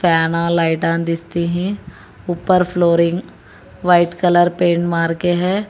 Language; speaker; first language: Hindi; non-native, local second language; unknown